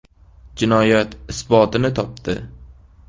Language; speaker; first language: Uzbek; native; Uzbek